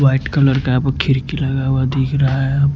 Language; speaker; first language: Hindi; non-native, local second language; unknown